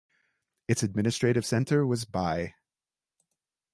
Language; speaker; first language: English; native; English